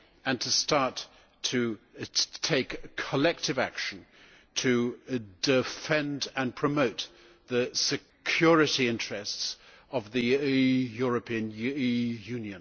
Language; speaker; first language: English; native; English